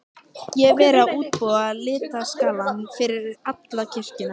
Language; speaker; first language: Icelandic; native; Icelandic